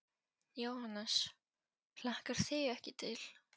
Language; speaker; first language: Icelandic; non-native, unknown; Polish